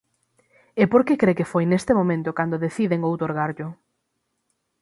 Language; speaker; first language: Galician; native; Galician